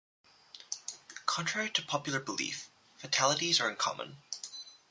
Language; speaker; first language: English; native; English